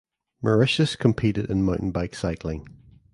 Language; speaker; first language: English; native; English